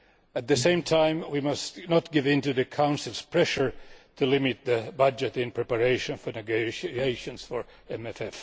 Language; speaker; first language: English; non-native, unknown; Finnish